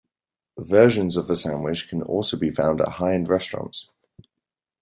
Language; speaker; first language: English; native; English